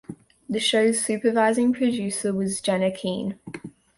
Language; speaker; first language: English; native; English